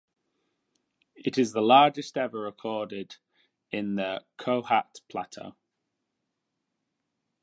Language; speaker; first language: English; native; English